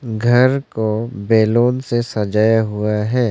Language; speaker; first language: Hindi; non-native, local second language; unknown